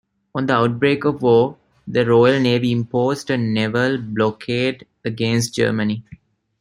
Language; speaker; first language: English; non-native, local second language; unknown